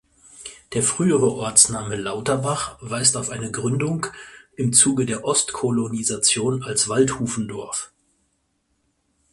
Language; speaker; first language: German; native; German